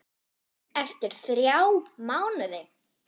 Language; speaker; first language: Icelandic; non-native, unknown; German